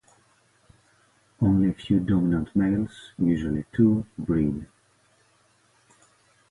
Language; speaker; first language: English; non-native, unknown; Greek